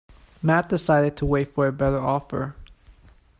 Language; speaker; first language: English; non-native, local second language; Cantonese